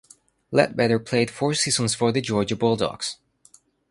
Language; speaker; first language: English; non-native, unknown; Spanish